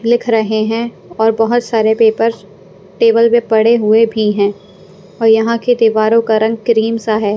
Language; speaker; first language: Hindi; non-native, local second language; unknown